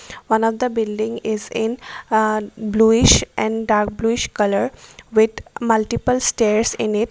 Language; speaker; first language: English; non-native, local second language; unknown